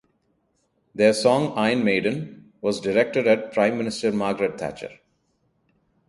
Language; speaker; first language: English; non-native, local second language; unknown